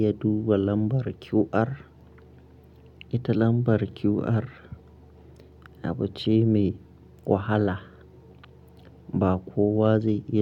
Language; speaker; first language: Hausa; non-native, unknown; Akan